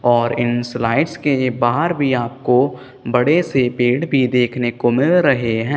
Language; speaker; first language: Hindi; non-native, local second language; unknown